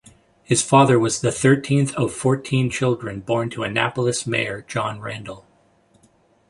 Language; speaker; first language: English; native; English